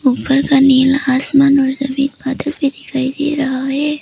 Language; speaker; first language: Hindi; early bilingual, other home language; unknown